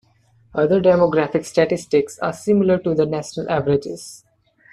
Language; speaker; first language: English; non-native, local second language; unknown